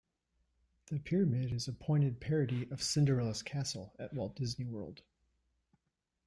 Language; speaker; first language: English; native; English